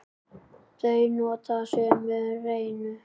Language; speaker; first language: Icelandic; native; Icelandic